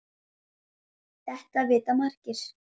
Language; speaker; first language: Icelandic; native; Icelandic